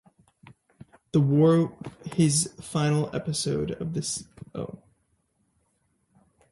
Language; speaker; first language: English; native; English